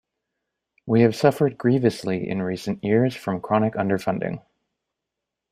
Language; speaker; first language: English; native; English